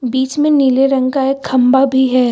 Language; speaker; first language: Hindi; native; Hindi